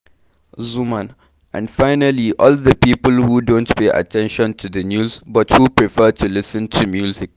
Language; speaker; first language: English; non-native, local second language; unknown